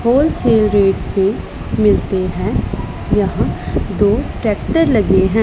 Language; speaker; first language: Hindi; non-native, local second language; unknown